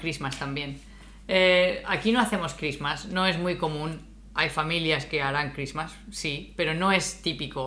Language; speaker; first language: Spanish; native; Spanish